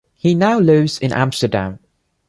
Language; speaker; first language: English; non-native, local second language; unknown